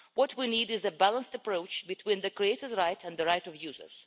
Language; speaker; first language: English; non-native, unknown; Russian